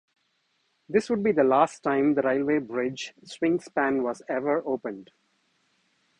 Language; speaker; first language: English; non-native, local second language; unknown